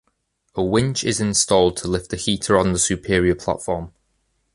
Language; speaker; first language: English; native; English